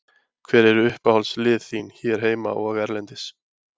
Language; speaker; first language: Icelandic; native; Icelandic